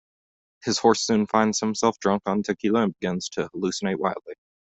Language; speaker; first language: English; native; English